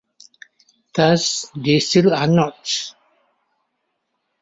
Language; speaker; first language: English; non-native, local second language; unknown